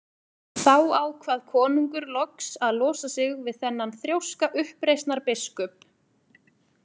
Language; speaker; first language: Icelandic; native; Icelandic